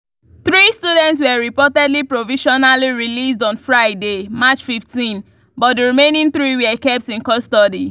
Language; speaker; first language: English; non-native, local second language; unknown